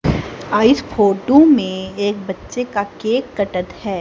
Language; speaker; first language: Hindi; native; Hindi